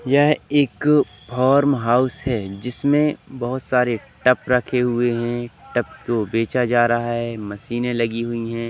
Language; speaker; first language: Hindi; native; Hindi